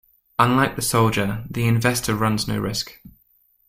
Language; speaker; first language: English; native; English